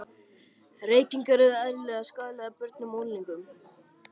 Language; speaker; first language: Icelandic; native; Icelandic